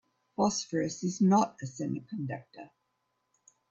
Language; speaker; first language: English; native; English